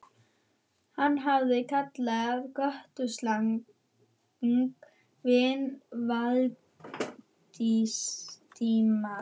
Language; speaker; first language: Icelandic; non-native, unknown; German